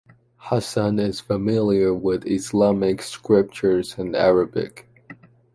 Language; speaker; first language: English; non-native, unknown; Chinese